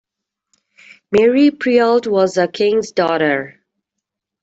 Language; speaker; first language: English; native; English